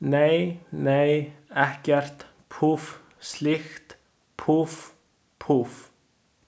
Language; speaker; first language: Icelandic; non-native, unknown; Chinese